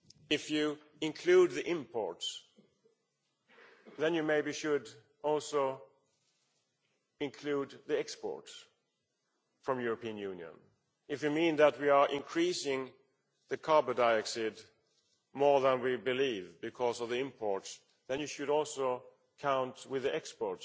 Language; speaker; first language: English; non-native, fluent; Swedish